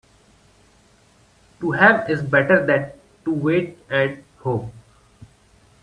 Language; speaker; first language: English; non-native, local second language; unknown